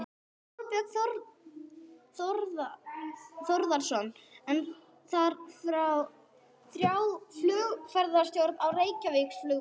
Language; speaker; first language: Icelandic; non-native, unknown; English